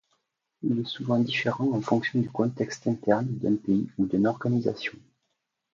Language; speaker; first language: French; native; French